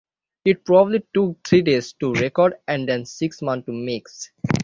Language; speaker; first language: English; non-native, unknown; Bangla